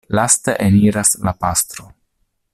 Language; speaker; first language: Esperanto; non-native, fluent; Italian